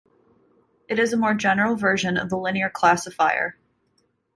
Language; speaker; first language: English; native; English